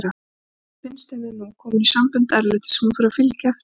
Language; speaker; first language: Icelandic; native; Icelandic